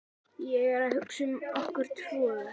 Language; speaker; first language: Icelandic; native; Icelandic